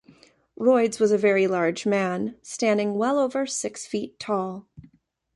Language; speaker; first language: English; native; English